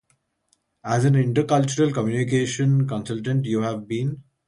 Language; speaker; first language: English; non-native, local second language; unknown